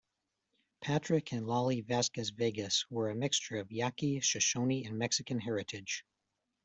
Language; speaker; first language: English; native; English